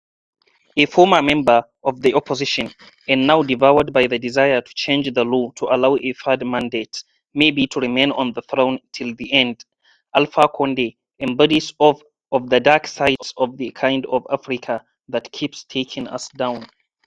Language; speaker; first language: English; non-native, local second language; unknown